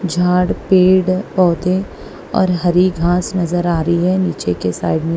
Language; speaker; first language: Hindi; non-native, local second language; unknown